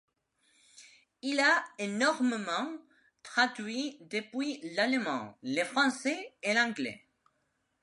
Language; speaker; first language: French; non-native, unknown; Spanish